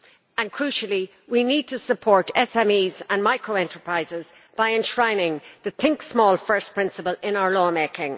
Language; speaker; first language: English; native; English